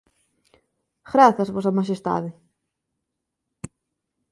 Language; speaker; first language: Galician; native; Galician